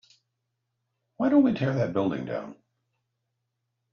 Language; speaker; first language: English; native; English